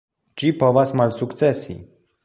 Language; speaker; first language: Esperanto; non-native, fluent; Polish